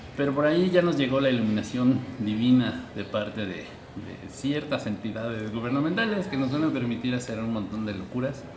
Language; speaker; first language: Spanish; native; Spanish